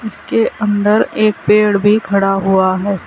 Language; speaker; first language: Hindi; native; Hindi